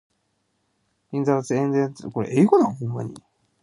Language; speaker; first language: English; non-native, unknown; Asturian